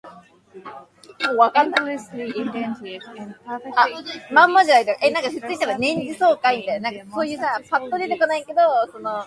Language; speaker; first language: English; non-native, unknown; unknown